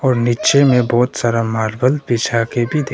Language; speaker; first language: Hindi; non-native, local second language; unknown